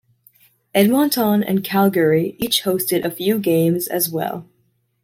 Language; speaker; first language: English; native; English